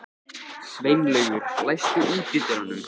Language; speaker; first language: Icelandic; native; Icelandic